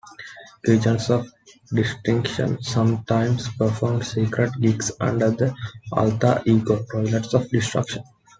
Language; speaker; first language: English; non-native, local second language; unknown